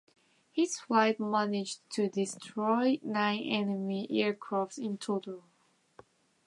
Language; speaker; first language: English; non-native, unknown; Japanese